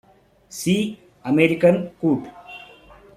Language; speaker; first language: English; non-native, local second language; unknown